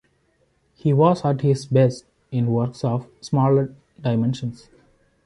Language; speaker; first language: English; non-native, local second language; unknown